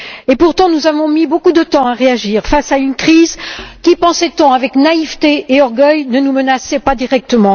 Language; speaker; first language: French; native; French